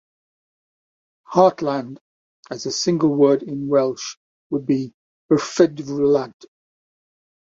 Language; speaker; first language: English; native; English